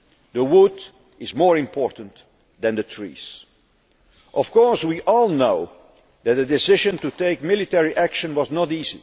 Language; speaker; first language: English; non-native, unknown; Dutch